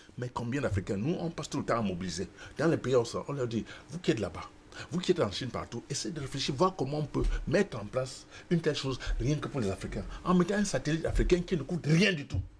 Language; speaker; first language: French; non-native, local second language; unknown